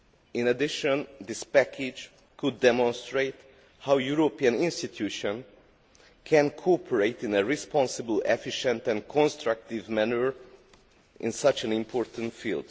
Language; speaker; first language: English; non-native, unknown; Hungarian